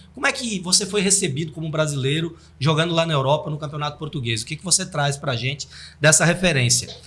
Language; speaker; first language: Portuguese; native; Portuguese